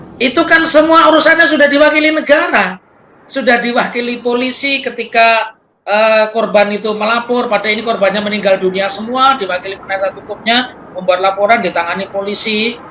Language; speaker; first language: Indonesian; non-native, local second language; Javanese